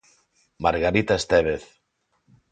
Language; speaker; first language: Galician; non-native, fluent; Spanish